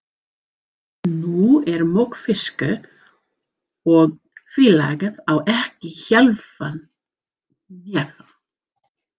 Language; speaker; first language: Icelandic; non-native, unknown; English